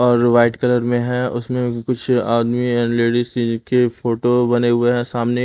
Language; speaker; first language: Hindi; non-native, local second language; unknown